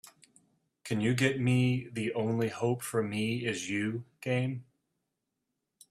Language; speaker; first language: English; native; English